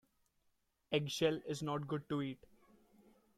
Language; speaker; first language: English; non-native, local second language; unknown